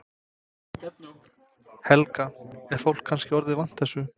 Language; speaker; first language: Icelandic; non-native, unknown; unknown